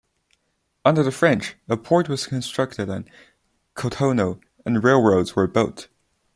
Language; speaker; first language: English; non-native, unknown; Chinese